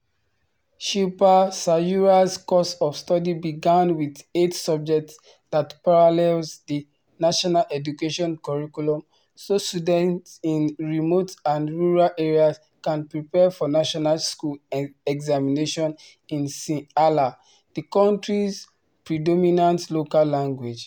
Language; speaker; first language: English; non-native, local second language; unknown